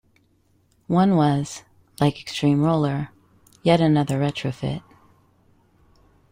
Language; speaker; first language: English; native; English